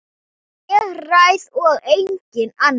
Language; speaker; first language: Icelandic; non-native, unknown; Thai